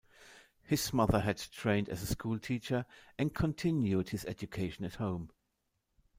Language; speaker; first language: English; non-native, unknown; German